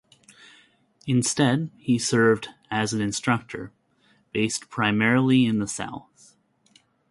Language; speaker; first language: English; native; English